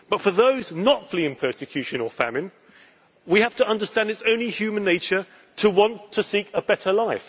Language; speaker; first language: English; native; English